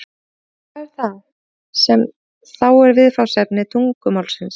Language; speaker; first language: Icelandic; native; Icelandic